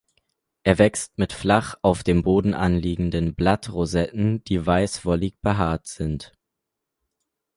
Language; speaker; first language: German; native; German